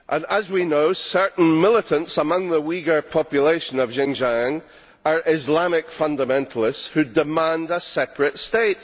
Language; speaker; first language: English; native; English